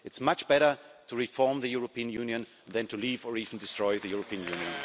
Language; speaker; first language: English; non-native, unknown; German